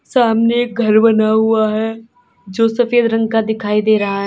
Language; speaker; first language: Hindi; native; Hindi